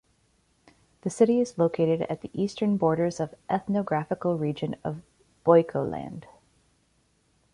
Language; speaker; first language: English; native; English